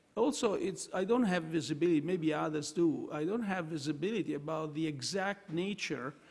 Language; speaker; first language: English; non-native, fluent; Italian